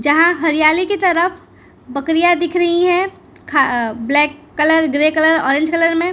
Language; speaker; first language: Hindi; non-native, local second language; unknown